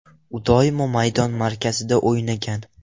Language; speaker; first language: Uzbek; non-native, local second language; Russian